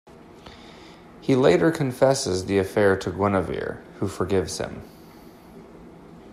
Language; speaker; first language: English; native; English